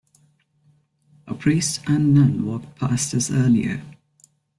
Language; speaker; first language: English; non-native, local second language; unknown